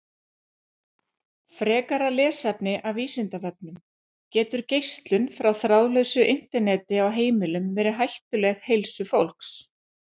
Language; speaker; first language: Icelandic; native; Icelandic